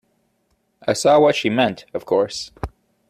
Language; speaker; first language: English; native; English